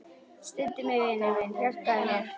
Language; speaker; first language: Icelandic; native; Icelandic